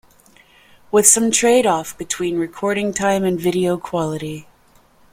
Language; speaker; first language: English; native; English